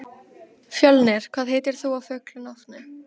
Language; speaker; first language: Icelandic; native; Icelandic